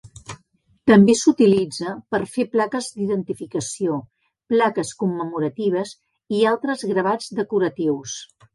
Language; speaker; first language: Catalan; native; Catalan